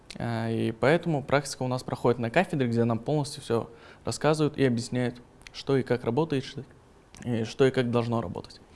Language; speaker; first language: Russian; non-native, local second language; Uzbek